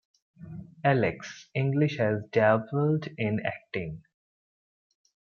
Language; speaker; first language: English; non-native, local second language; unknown